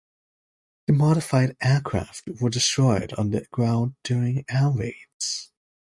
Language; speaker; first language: English; native; English